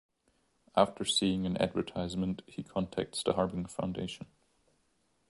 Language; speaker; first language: English; non-native, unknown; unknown